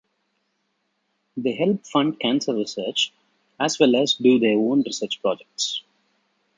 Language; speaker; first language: English; non-native, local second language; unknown